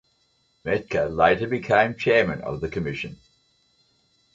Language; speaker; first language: English; native; English